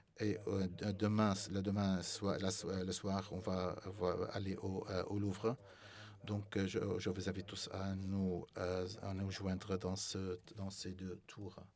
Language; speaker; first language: French; non-native, fluent; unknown